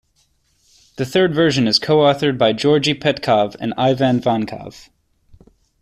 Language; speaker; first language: English; native; English